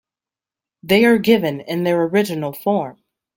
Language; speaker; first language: English; native; English